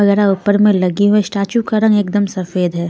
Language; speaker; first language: Hindi; non-native, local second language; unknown